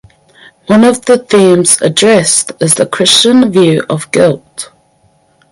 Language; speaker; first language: English; native; English